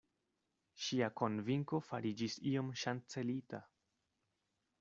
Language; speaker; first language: Esperanto; non-native, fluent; Spanish